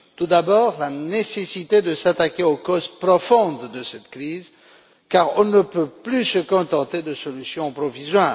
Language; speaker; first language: French; non-native, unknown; Romanian